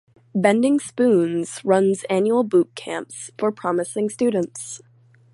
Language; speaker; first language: English; native; English